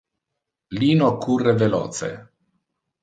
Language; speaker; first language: Interlingua; non-native, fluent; Italian